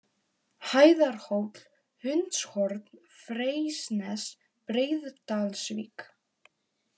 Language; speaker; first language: Icelandic; non-native, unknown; Polish